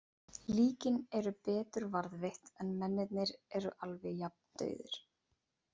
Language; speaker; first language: Icelandic; native; Icelandic